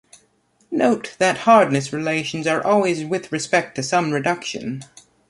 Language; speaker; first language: English; native; English